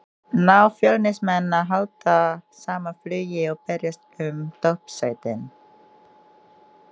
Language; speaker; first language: Icelandic; non-native, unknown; Indonesian